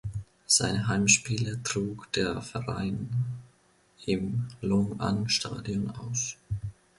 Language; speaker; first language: German; non-native, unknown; Finnish